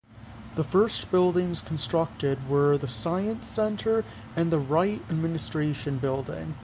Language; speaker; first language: English; native; English